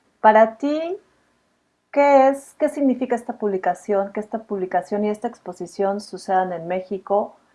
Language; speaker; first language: Spanish; native; Spanish